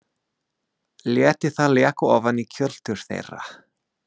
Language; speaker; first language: Icelandic; non-native, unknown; English